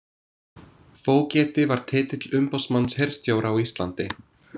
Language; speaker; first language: Icelandic; non-native, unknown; English